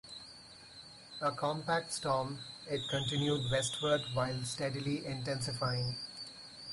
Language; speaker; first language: English; non-native, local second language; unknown